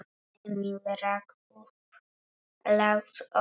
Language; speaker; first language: Icelandic; non-native, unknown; Polish